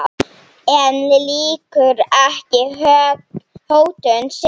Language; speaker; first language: Icelandic; non-native, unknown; Slovenian